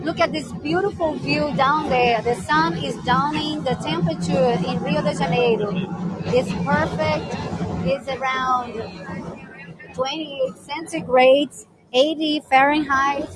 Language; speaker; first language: English; non-native, fluent; Portuguese